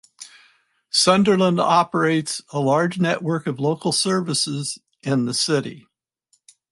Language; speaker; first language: English; native; English